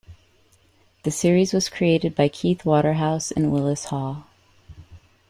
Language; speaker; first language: English; native; English